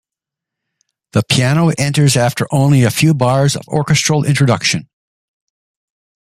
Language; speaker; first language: English; native; English